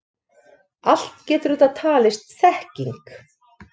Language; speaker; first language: Icelandic; native; Icelandic